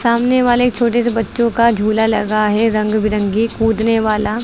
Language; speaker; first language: Hindi; native; Hindi